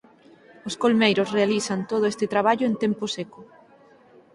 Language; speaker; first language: Galician; native; Galician